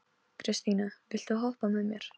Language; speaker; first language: Icelandic; non-native, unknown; Polish